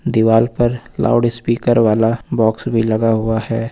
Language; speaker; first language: Hindi; native; Hindi